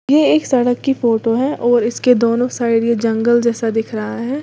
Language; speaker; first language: Hindi; native; Hindi